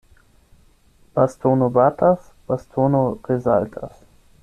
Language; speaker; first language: Esperanto; non-native, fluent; German